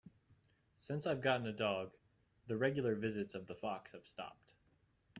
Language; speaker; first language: English; native; English